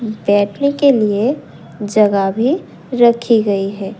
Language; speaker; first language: Hindi; non-native, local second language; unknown